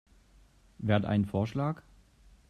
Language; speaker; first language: German; native; German